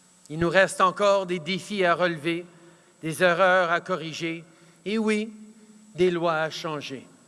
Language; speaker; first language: French; early bilingual, heritage; French